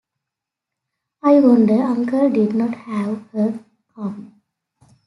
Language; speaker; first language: English; native; English